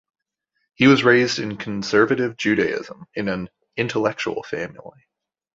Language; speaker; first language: English; native; English